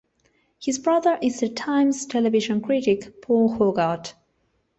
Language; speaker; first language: English; non-native, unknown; Spanish